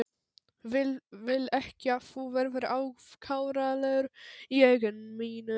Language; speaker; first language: Icelandic; non-native, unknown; Polish